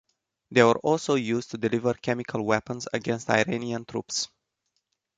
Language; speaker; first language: English; non-native, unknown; Romanian